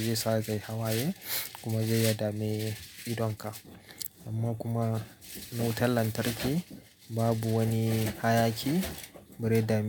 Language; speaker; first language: Hausa; native; Hausa